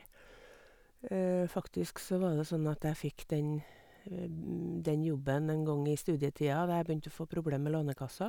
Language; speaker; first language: Norwegian; native; Norwegian